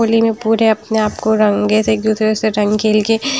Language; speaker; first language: Hindi; non-native, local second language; Punjabi